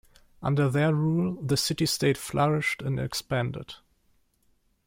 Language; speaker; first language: English; non-native, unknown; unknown